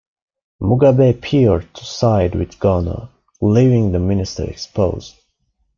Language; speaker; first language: English; non-native, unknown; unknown